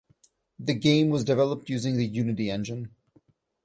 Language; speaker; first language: English; non-native, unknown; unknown